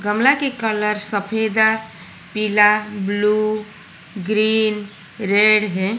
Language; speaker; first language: Hindi; non-native, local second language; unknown